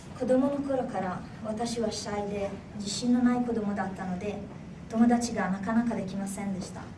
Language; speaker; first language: Japanese; non-native, fluent; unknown